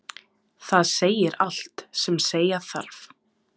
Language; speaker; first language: Icelandic; non-native, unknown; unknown